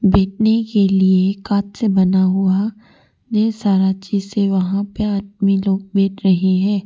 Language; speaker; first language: Hindi; non-native, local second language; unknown